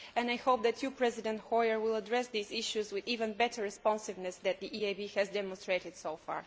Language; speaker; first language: English; non-native, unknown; Bulgarian